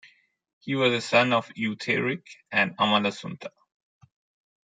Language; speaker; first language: English; non-native, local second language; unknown